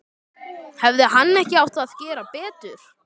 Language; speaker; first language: Icelandic; native; Icelandic